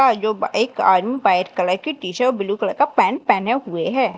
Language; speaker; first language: Hindi; native; Hindi